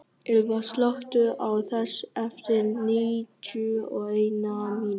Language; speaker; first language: Icelandic; non-native, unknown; Vietnamese